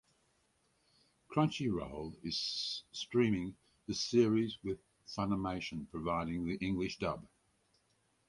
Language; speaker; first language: English; native; English